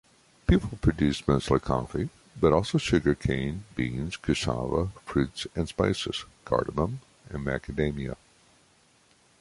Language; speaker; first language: English; native; English